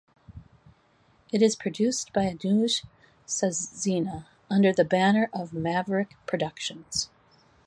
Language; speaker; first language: English; native; English